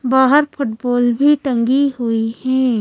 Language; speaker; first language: Hindi; native; Hindi